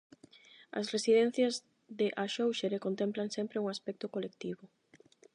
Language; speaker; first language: Galician; non-native, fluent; Spanish